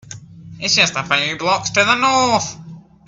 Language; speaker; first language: English; native; English